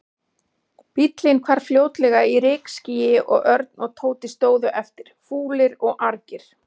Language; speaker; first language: Icelandic; native; Icelandic